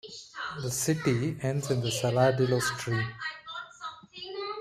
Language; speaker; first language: English; non-native, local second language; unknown